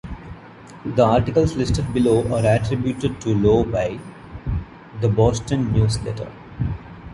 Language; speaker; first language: English; non-native, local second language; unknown